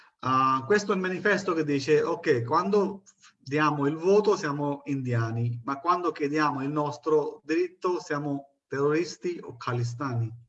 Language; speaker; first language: Italian; non-native, fluent; Punjabi